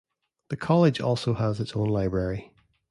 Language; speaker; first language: English; native; English